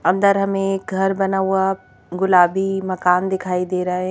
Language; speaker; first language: Hindi; native; Hindi